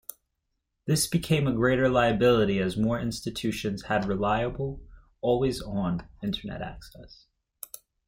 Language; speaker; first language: English; native; English